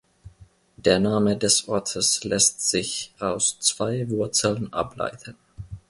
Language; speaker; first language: German; non-native, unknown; Finnish